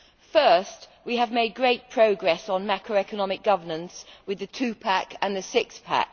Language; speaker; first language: English; native; English